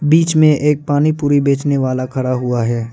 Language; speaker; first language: Hindi; non-native, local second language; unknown